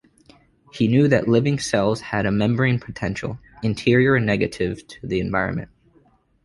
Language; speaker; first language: English; native; English